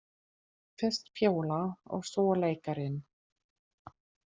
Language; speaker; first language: Icelandic; non-native, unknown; German